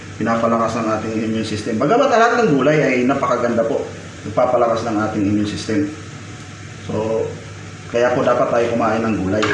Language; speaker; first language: Filipino; non-native, local second language; Cebuano